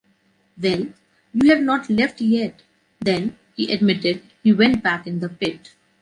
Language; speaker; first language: English; non-native, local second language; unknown